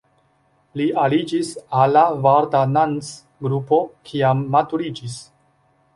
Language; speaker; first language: Esperanto; non-native, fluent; Chinese